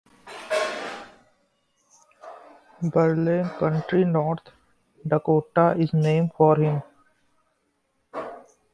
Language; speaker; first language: English; non-native, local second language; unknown